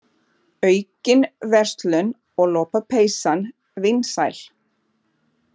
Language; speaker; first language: Icelandic; non-native, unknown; Portuguese